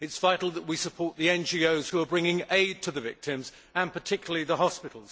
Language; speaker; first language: English; native; English